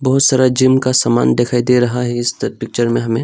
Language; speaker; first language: Hindi; non-native, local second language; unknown